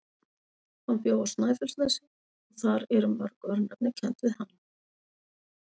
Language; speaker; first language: Icelandic; native; Icelandic